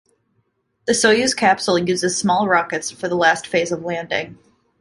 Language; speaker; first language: English; native; English